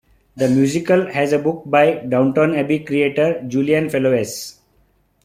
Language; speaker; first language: English; non-native, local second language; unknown